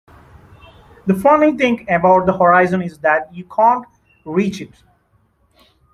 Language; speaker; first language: English; non-native, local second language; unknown